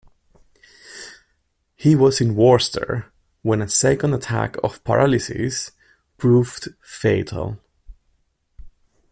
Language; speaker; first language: English; non-native, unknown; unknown